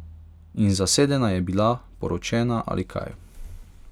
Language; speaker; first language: Slovenian; non-native, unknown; Hungarian